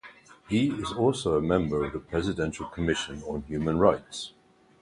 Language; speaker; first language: English; native; English